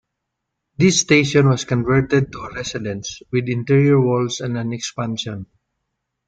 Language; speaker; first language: English; non-native, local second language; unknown